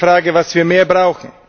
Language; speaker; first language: German; non-native, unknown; Slovak